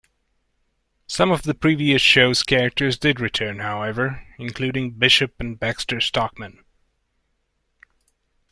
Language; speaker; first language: English; non-native, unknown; Hungarian